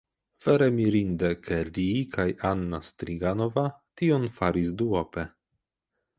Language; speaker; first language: Esperanto; non-native, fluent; Polish